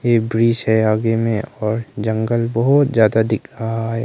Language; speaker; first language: Hindi; non-native, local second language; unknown